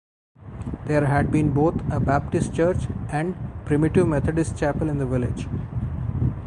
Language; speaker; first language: English; non-native, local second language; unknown